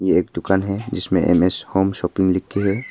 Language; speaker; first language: Hindi; non-native, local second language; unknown